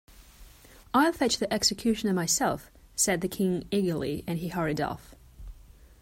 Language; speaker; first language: English; non-native, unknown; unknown